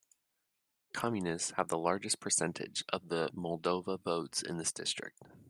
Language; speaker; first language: English; native; English